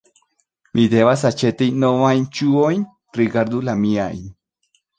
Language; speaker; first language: Esperanto; non-native, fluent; Spanish